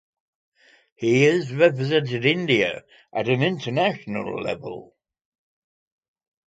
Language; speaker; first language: English; native; English